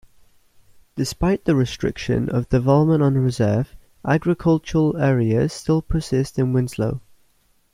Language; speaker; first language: English; native; English